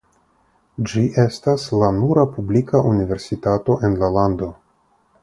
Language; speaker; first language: Esperanto; non-native, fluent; Russian